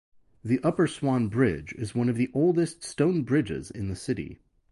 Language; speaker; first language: English; native; English